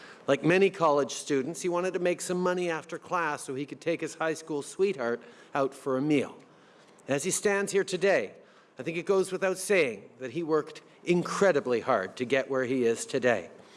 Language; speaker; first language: English; native; English